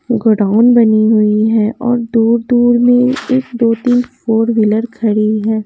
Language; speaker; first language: Hindi; native; Hindi